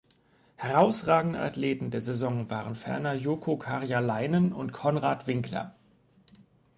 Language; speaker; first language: German; native; German